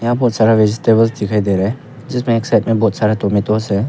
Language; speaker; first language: Hindi; non-native, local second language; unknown